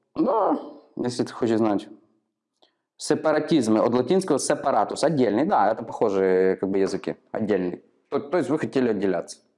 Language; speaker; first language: Russian; non-native, local second language; Ukrainian